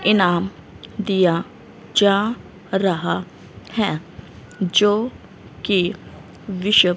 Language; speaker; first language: Hindi; native; Hindi